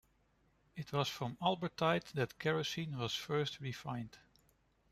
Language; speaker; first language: English; non-native, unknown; Dutch